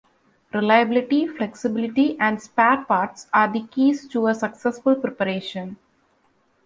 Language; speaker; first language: English; non-native, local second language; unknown